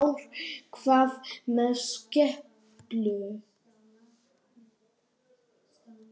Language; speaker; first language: Icelandic; non-native, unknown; Polish